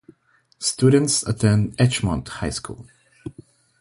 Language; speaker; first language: English; non-native, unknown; Spanish